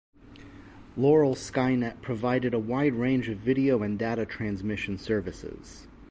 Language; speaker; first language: English; native; English